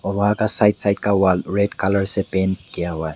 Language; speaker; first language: Hindi; non-native, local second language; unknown